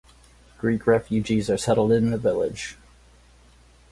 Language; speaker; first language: English; native; English